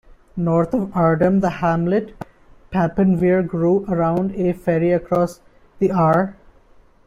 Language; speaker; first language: English; non-native, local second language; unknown